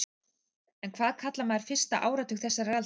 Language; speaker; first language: Icelandic; native; Icelandic